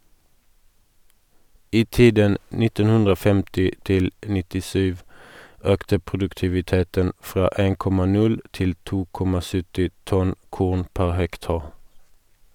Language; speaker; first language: Norwegian; non-native, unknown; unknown